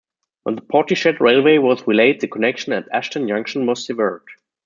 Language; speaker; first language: English; non-native, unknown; German